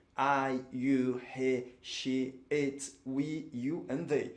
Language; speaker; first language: English; non-native, fluent; Portuguese